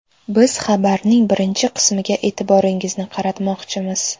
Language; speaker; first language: Uzbek; native; Uzbek